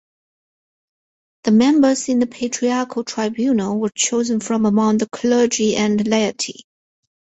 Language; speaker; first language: English; non-native, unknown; Chinese